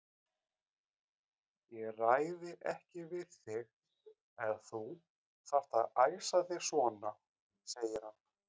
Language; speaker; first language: Icelandic; native; Icelandic